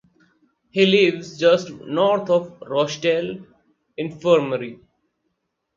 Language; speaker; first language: English; non-native, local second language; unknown